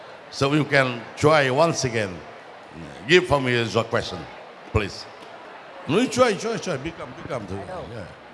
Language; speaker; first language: English; non-native, learner; Vietnamese